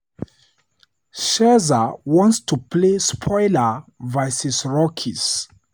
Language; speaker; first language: English; non-native, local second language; Hausa